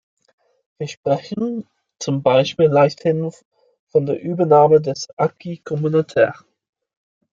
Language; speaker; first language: German; non-native, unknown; English